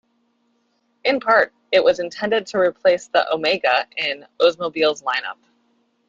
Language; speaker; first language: English; native; English